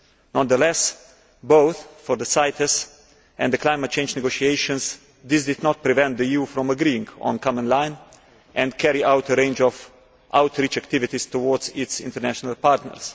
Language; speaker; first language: English; non-native, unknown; Slovenian